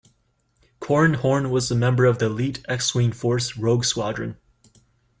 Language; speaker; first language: English; native; English